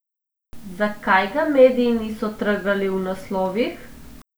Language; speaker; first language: Slovenian; non-native, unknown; Macedonian